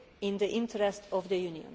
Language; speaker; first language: English; non-native, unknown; Hungarian